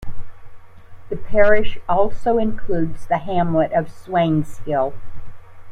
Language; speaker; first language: English; native; English